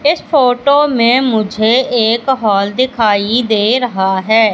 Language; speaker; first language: Hindi; native; Hindi